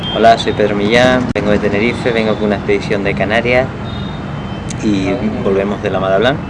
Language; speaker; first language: Spanish; native; Spanish